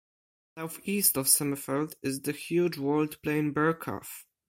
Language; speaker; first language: English; non-native, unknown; Polish